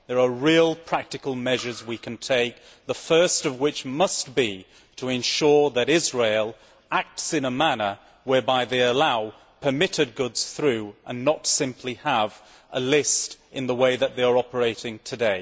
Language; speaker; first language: English; native; English